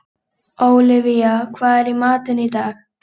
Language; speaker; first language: Icelandic; native; Icelandic